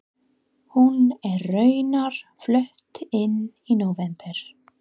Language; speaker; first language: Icelandic; non-native, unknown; English